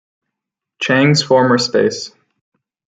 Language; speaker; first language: English; native; English